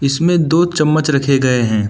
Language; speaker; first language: Hindi; non-native, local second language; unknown